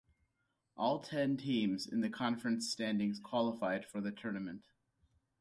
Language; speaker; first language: English; native; English